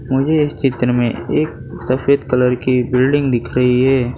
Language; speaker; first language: Hindi; non-native, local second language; Gujarati